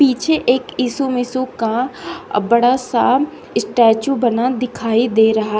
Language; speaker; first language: Hindi; native; Hindi